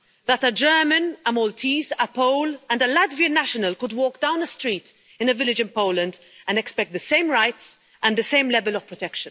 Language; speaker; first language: English; non-native, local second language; Maltese